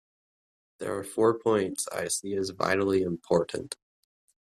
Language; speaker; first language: English; native; English